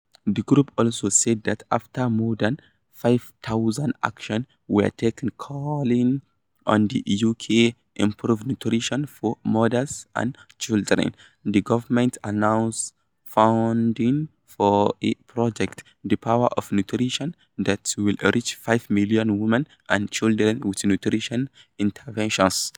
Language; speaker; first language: English; non-native, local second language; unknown